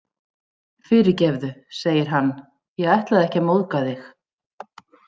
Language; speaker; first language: Icelandic; native; Icelandic